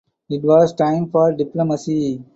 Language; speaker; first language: English; non-native, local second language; Tamil